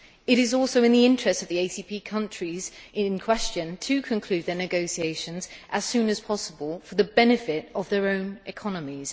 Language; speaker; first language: English; native; English